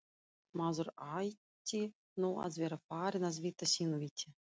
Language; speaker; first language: Icelandic; non-native, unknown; Russian